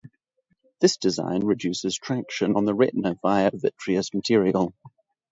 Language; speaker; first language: English; native; English